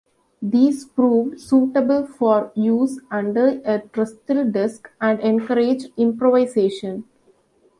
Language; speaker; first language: English; non-native, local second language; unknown